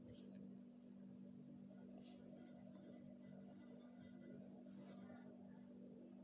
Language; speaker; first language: Hausa; native; Hausa